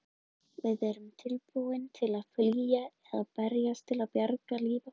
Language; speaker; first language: Icelandic; native; Icelandic